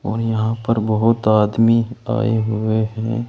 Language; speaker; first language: Hindi; native; Hindi